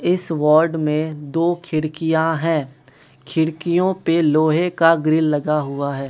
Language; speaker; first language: Hindi; non-native, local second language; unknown